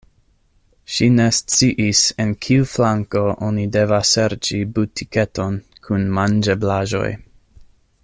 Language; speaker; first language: Esperanto; non-native, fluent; English